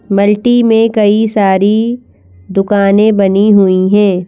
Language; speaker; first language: Hindi; native; Hindi